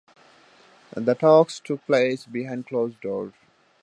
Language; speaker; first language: English; non-native, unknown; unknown